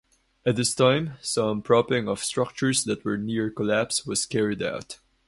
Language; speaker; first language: English; non-native, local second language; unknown